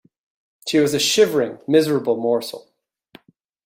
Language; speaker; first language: English; native; English